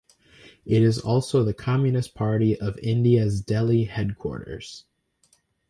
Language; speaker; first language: English; native; English